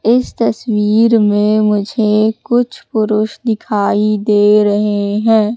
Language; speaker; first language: Hindi; native; Hindi